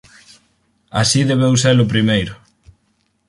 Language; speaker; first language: Galician; native; Galician